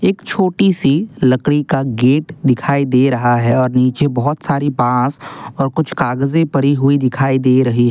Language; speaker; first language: Hindi; non-native, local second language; Assamese